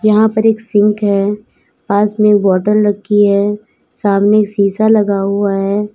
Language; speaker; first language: Hindi; native; Hindi